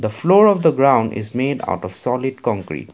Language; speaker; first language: English; non-native, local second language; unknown